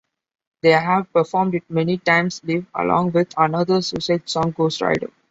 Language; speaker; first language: English; non-native, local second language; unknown